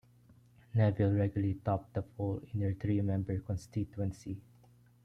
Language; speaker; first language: English; non-native, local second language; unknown